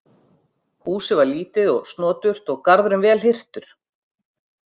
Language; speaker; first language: Icelandic; native; Icelandic